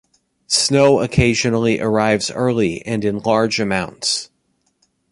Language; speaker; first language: English; native; English